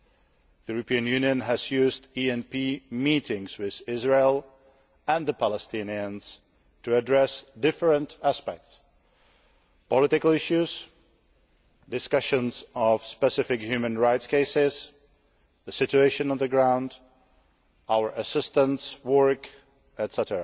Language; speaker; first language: English; non-native, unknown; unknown